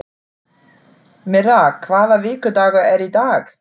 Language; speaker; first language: Icelandic; non-native, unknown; German